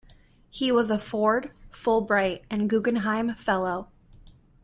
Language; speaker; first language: English; native; English